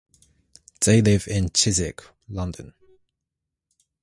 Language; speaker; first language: English; native; English